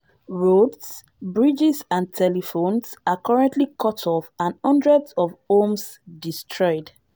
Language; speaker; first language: English; non-native, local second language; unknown